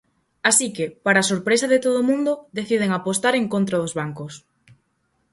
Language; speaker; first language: Galician; native; Galician